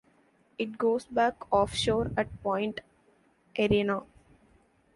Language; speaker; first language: English; non-native, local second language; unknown